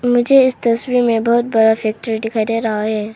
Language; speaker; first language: Hindi; non-native, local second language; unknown